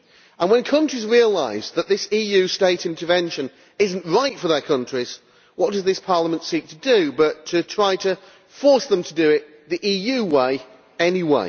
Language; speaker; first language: English; native; English